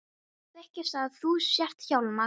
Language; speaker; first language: Icelandic; non-native, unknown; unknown